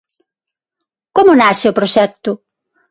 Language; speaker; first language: Galician; non-native, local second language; Spanish